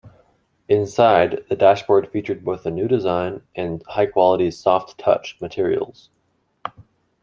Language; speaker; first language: English; native; English